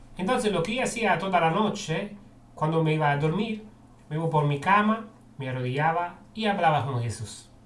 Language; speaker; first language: Spanish; non-native, fluent; Italian